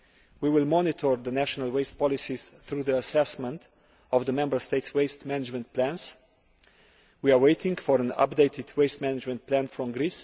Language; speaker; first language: English; non-native, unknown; Slovenian